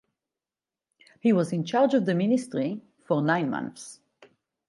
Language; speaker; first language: English; non-native, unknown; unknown